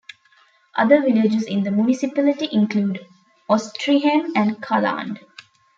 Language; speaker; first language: English; non-native, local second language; Tamil